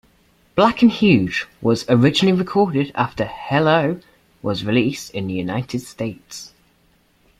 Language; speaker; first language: English; native; English